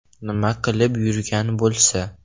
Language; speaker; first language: Uzbek; non-native, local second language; Russian